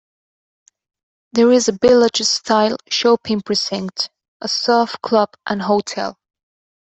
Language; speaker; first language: English; non-native, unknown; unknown